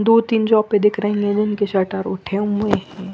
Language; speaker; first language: Hindi; non-native, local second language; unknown